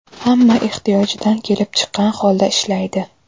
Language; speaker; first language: Uzbek; native; Uzbek